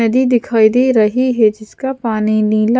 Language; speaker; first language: Hindi; non-native, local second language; Punjabi